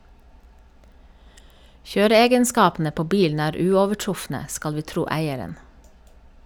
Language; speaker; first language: Norwegian; native; Norwegian